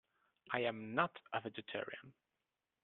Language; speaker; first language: English; non-native, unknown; Italian